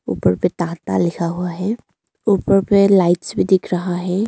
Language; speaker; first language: Hindi; early bilingual, other home language; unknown